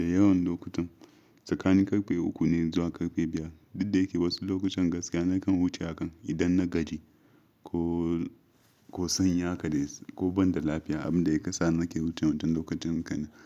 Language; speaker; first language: Hausa; non-native, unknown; Yoruba